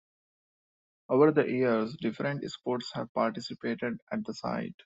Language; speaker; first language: English; non-native, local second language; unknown